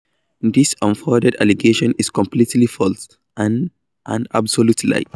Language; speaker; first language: English; non-native, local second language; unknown